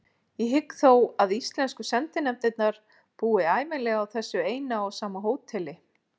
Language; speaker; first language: Icelandic; native; Icelandic